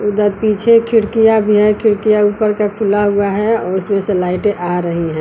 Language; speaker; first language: Hindi; native; Hindi